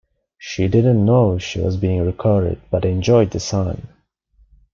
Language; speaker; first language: English; non-native, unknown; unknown